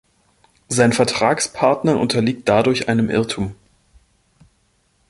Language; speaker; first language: German; native; German